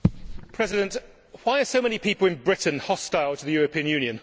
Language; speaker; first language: English; native; English